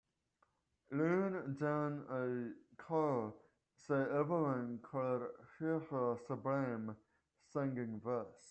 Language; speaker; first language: English; native; English